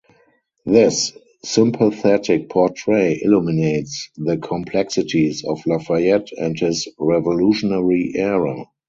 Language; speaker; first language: English; non-native, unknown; German